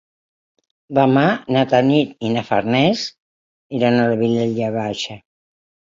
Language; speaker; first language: Catalan; non-native, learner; Spanish